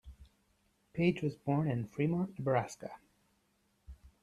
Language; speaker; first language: English; native; English